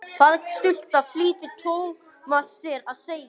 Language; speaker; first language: Icelandic; non-native, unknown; English